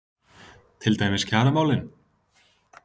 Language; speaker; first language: Icelandic; native; Icelandic